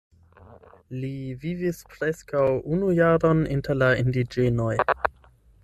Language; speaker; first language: Esperanto; non-native, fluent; German